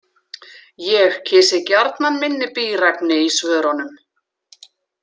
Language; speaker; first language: Icelandic; native; Icelandic